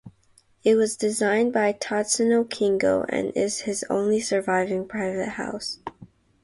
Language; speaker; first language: English; non-native, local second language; Filipino